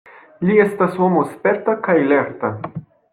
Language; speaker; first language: Esperanto; non-native, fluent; French